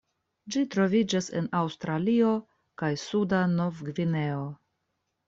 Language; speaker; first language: Esperanto; non-native, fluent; Russian